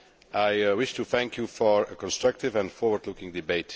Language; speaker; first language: English; non-native, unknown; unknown